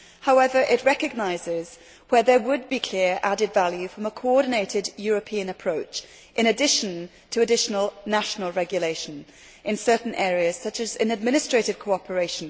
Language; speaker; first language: English; native; English